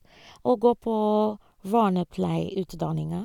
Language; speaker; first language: Norwegian; non-native, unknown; Ga